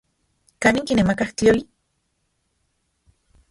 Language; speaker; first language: Central Puebla Nahuatl; non-native, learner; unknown